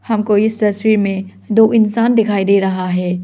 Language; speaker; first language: Hindi; non-native, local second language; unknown